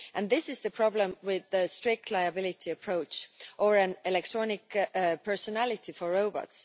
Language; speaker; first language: English; non-native, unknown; Estonian